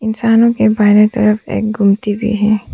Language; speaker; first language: Hindi; non-native, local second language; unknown